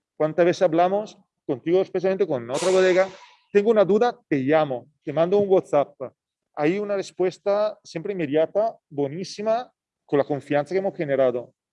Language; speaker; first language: Spanish; non-native, fluent; Italian